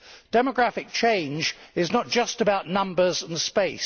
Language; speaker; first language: English; native; English